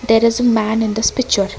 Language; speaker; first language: English; non-native, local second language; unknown